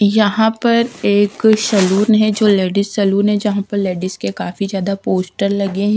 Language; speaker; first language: Hindi; non-native, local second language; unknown